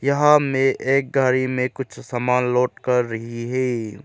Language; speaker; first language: Hindi; non-native, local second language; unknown